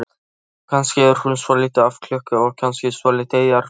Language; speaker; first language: Icelandic; non-native, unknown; Polish